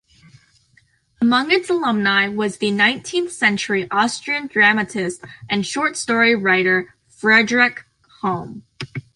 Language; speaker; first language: English; native; English